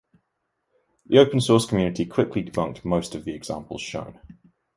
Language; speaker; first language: English; native; English